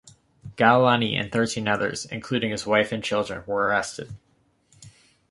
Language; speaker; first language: English; native; English